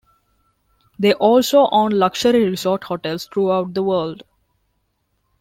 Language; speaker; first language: English; non-native, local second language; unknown